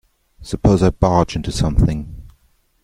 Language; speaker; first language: English; non-native, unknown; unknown